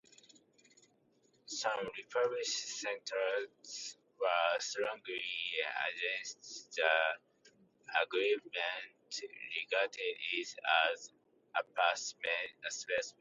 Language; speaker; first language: English; non-native, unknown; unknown